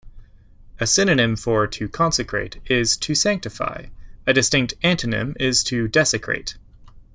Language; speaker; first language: English; native; English